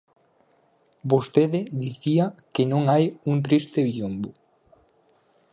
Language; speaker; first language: Galician; native; Galician